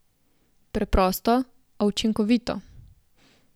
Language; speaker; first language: Slovenian; native; Slovenian